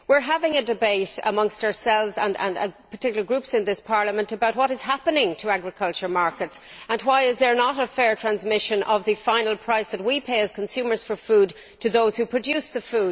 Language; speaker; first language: English; native; English